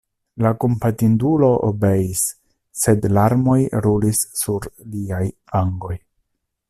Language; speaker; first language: Esperanto; non-native, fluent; Italian